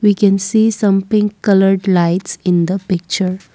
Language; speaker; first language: English; non-native, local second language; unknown